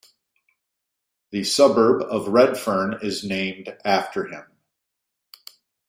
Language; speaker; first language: English; native; English